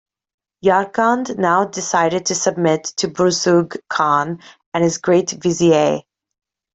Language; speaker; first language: English; native; English